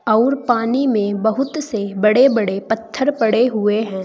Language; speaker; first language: Hindi; native; Hindi